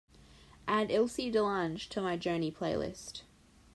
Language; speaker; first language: English; native; English